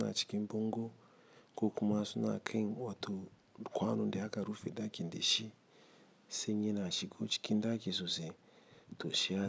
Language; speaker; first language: Hausa; non-native, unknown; Igbo